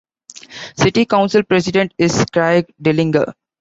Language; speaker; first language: English; non-native, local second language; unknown